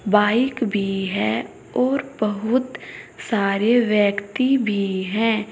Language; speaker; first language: Hindi; native; Hindi